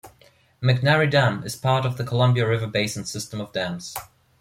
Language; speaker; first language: English; non-native, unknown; German